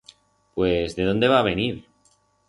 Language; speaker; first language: Aragonese; non-native, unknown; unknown